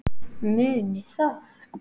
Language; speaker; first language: Icelandic; native; Icelandic